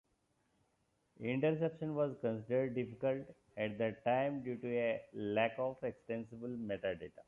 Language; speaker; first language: English; non-native, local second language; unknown